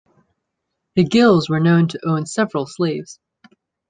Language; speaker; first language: English; native; English